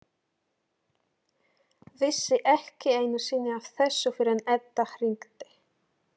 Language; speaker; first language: Icelandic; non-native, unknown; Polish